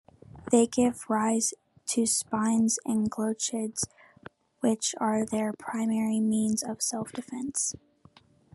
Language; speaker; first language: English; native; English